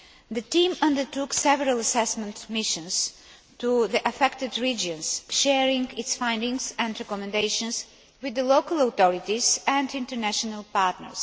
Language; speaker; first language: English; non-native, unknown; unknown